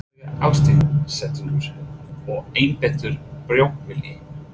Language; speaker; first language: Icelandic; non-native, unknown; English